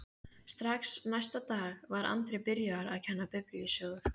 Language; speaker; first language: Icelandic; native; Icelandic